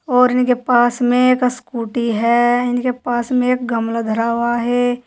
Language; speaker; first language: Hindi; native; Hindi